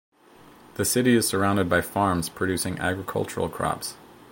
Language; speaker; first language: English; native; English